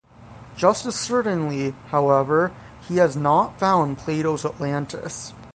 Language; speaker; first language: English; native; English